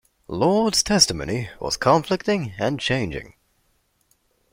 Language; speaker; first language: English; non-native, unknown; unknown